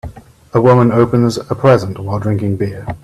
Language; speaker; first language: English; native; English